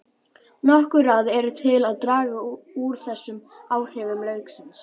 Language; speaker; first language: Icelandic; native; Icelandic